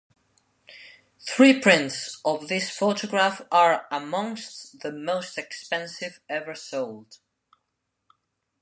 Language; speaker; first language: English; non-native, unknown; Spanish